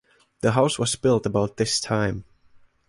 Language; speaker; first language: English; non-native, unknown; German